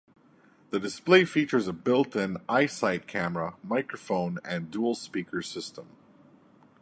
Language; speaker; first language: English; native; English